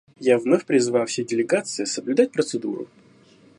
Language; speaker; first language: Russian; native; Russian